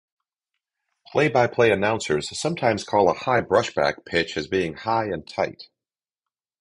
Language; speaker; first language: English; native; English